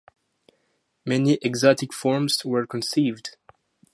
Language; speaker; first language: English; non-native, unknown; French